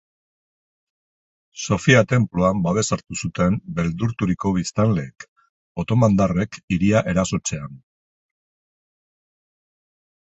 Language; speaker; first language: Basque; non-native, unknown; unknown